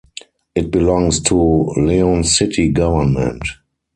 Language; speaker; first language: English; non-native, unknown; German